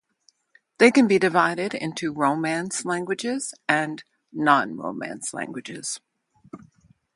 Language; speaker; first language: English; native; English